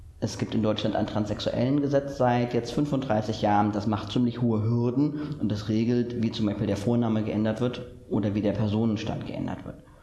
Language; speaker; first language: German; native; German